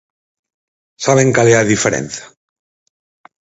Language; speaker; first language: Galician; native; Galician